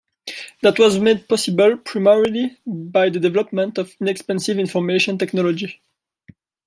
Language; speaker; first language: English; non-native, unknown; French